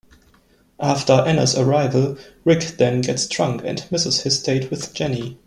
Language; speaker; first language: English; non-native, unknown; German